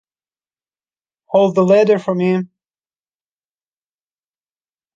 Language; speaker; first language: English; non-native, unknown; Russian